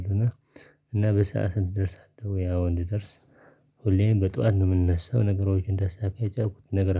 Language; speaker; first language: Amharic; non-native, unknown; Tigrinya